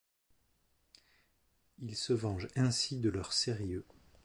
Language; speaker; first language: French; native; French